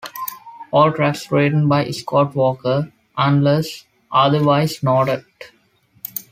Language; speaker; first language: English; non-native, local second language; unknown